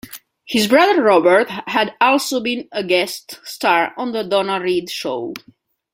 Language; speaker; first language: English; non-native, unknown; Catalan